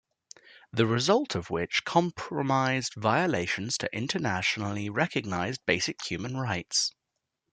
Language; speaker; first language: English; native; English